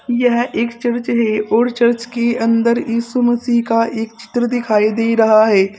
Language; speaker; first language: Hindi; native; Hindi